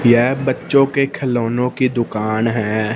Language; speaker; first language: Hindi; non-native, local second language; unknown